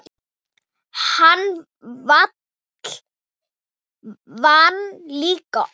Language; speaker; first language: Icelandic; non-native, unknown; Thai